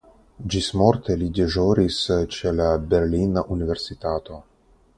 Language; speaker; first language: Esperanto; non-native, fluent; Russian